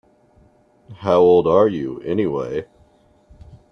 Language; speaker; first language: English; native; English